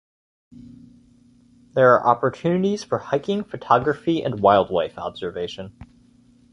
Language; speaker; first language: English; native; English